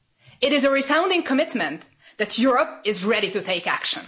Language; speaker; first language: English; non-native, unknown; Hungarian